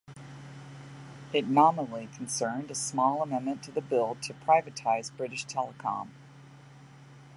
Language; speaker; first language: English; native; English